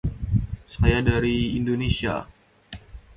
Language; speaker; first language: English; non-native, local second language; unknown